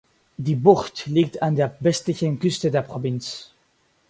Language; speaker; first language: German; non-native, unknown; Basque